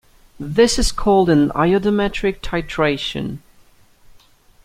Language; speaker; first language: English; native; English